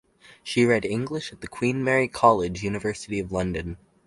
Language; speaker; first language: English; native; English